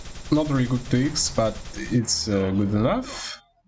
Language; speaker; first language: English; non-native, learner; Russian